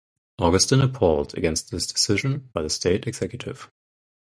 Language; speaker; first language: English; non-native, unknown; German